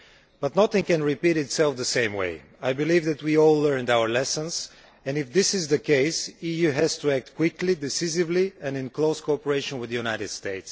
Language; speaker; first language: English; non-native, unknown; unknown